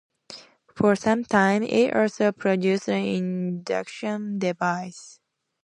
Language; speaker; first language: English; native; English